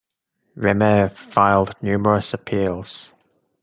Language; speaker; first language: English; native; English